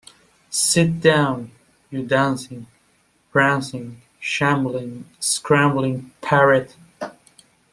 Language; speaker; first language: English; non-native, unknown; Persian